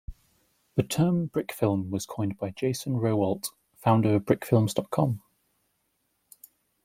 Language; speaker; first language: English; native; English